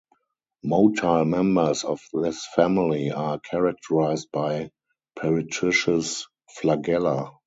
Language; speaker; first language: English; non-native, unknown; German